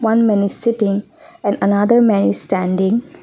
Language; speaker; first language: English; non-native, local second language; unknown